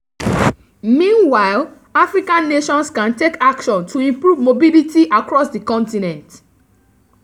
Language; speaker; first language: English; non-native, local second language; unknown